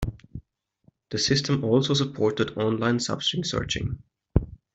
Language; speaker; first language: English; non-native, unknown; German